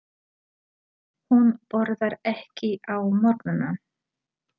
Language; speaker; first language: Icelandic; non-native, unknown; Polish